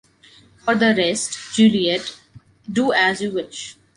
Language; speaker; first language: English; non-native, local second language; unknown